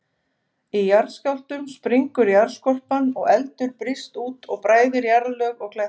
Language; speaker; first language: Icelandic; native; Icelandic